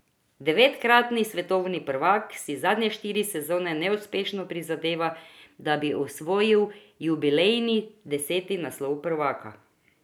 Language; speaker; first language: Slovenian; non-native, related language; Croatian